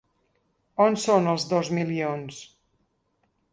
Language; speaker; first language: Catalan; native; Catalan